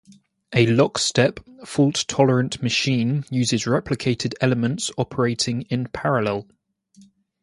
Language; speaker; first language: English; native; English